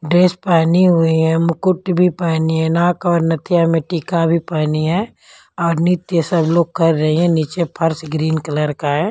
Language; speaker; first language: Hindi; non-native, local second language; Punjabi